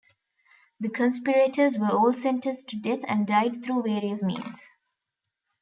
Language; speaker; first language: English; non-native, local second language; Tamil